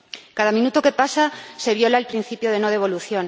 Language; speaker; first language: Spanish; native; Spanish